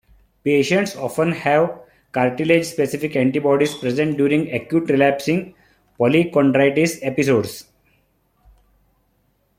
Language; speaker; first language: English; non-native, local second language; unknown